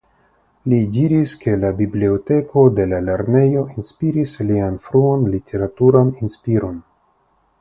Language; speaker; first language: Esperanto; non-native, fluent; Russian